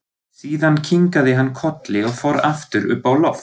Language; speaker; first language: Icelandic; non-native, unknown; German